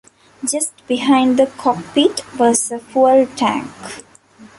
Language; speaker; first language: English; non-native, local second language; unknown